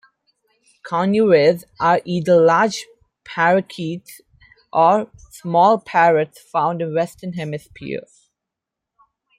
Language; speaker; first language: English; non-native, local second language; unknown